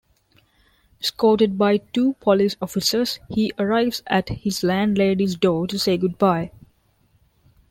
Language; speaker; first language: English; non-native, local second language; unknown